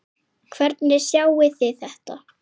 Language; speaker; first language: Icelandic; native; Icelandic